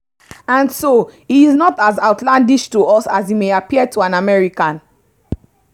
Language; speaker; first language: English; non-native, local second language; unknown